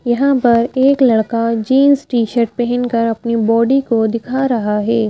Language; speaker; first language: Hindi; native; Hindi